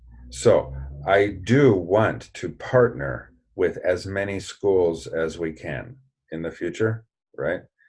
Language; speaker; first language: English; native; English